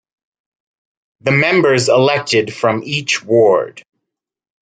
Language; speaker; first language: English; native; English